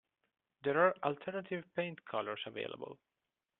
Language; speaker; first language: English; non-native, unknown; Italian